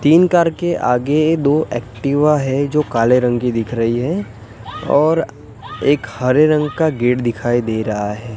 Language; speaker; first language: Hindi; non-native, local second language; Gujarati